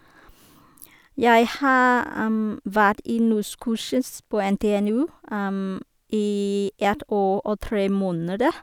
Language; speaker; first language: Norwegian; non-native, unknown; Vietnamese